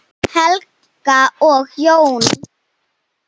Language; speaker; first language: Icelandic; non-native, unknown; Slovenian